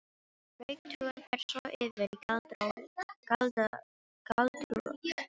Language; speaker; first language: Icelandic; non-native, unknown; Filipino